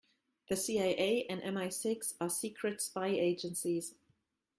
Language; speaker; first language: English; non-native, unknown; German